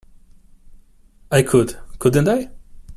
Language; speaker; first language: English; non-native, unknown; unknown